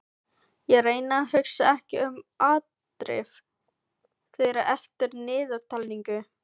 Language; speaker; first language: Icelandic; non-native, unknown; Filipino